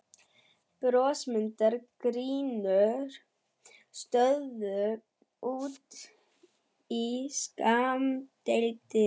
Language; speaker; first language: Icelandic; non-native, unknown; German